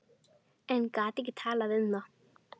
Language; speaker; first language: Icelandic; native; Icelandic